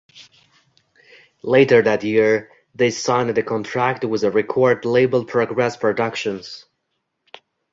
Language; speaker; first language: English; non-native, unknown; Uzbek